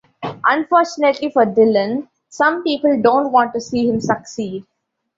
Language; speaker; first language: English; non-native, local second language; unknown